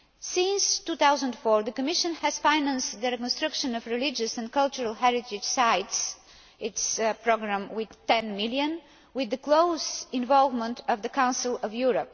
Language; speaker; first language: English; non-native, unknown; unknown